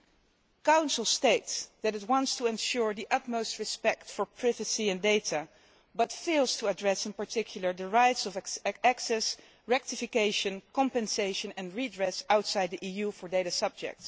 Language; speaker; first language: English; non-native, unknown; Dutch